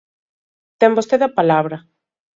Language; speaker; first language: Galician; native; Galician